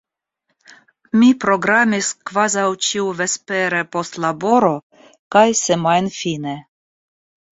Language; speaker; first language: Esperanto; non-native, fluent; Russian